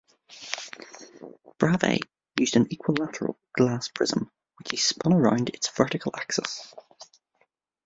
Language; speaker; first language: English; native; English